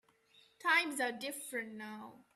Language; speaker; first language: English; non-native, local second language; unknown